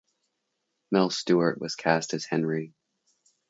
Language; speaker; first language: English; native; English